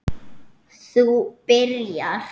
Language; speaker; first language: Icelandic; native; Icelandic